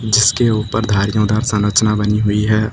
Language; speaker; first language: Hindi; native; Hindi